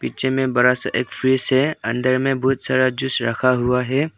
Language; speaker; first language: Hindi; non-native, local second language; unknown